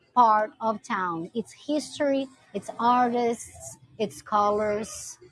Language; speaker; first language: English; non-native, fluent; Portuguese